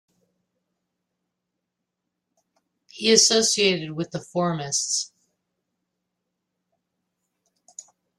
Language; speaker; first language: English; native; English